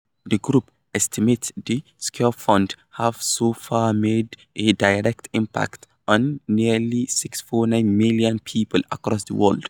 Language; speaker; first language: English; non-native, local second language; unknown